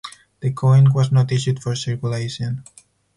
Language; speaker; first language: English; non-native, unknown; Spanish